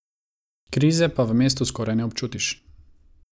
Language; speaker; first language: Slovenian; non-native, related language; Croatian